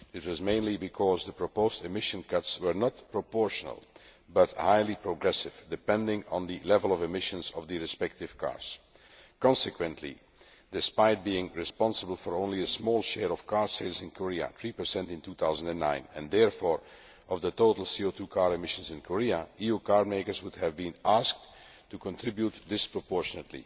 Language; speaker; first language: English; non-native, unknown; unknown